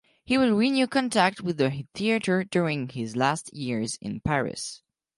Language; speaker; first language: English; non-native, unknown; French